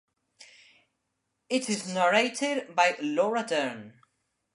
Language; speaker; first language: English; non-native, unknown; Spanish